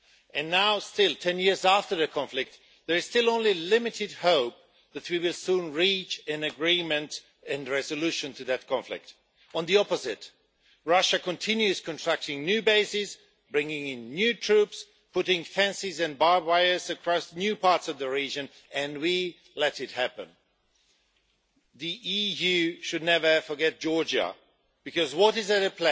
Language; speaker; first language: English; non-native, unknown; Swedish